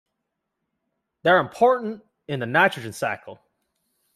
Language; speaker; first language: English; native; English